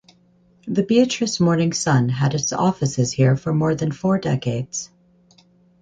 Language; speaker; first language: English; native; English